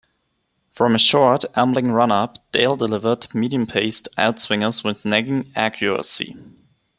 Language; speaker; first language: English; non-native, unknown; German